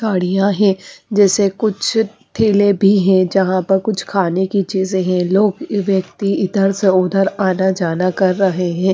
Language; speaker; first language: Hindi; non-native, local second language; Punjabi